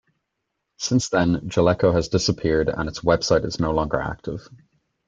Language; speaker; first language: English; native; English